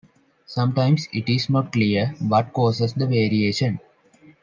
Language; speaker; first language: English; non-native, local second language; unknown